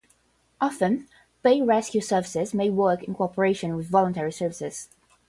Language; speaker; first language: English; non-native, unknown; Portuguese